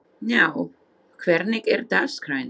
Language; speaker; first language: Icelandic; non-native, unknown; Slovak